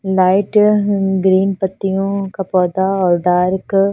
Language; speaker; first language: Hindi; non-native, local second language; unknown